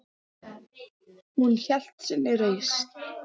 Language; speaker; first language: Icelandic; non-native, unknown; English